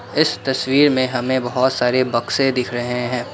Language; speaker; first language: Hindi; non-native, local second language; Assamese